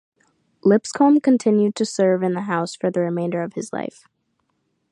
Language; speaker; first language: English; native; English